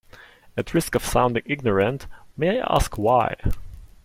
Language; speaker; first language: English; non-native, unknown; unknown